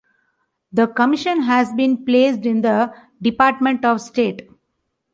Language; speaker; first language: English; non-native, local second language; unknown